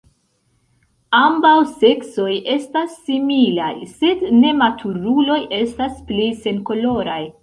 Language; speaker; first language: Esperanto; non-native, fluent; Central Kurdish